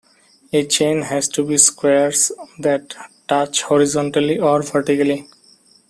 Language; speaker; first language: English; non-native, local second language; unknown